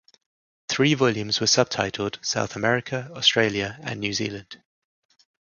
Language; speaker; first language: English; native; English